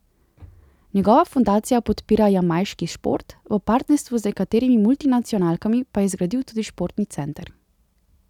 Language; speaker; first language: Slovenian; native; Slovenian